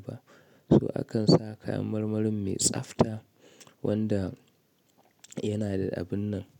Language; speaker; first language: Hausa; native; Hausa